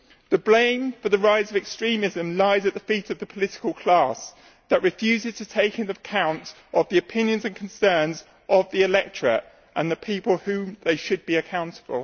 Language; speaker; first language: English; native; English